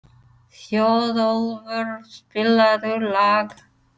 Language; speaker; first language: Icelandic; non-native, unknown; English